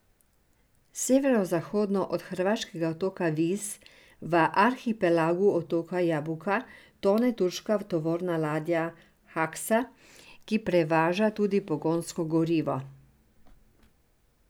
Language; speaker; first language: Slovenian; non-native, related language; Serbian